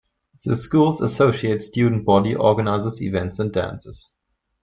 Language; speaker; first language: English; non-native, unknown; German